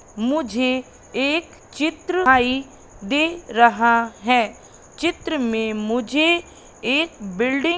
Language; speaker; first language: Hindi; native; Hindi